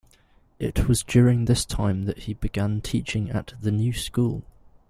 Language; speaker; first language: English; native; English